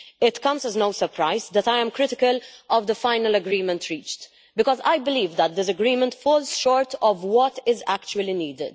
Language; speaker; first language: English; non-native, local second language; Maltese